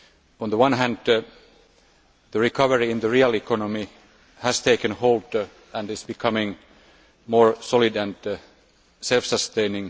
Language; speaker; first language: English; non-native, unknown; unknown